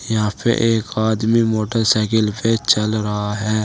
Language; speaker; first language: Hindi; native; Hindi